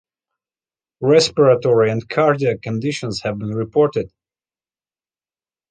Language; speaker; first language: English; non-native, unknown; Russian